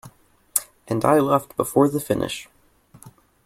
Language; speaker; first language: English; native; English